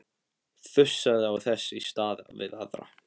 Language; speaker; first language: Icelandic; non-native, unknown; Polish